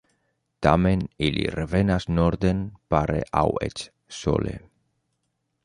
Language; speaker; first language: Esperanto; non-native, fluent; Spanish